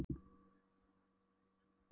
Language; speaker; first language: Icelandic; non-native, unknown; Polish